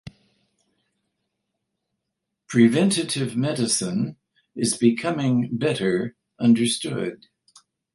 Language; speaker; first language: English; native; English